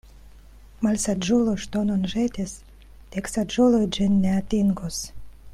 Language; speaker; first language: Esperanto; non-native, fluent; Russian